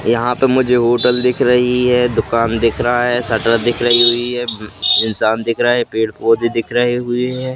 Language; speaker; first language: Hindi; native; Hindi